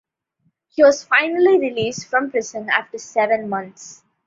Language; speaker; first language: English; non-native, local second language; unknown